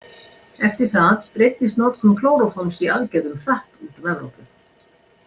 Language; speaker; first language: Icelandic; native; Icelandic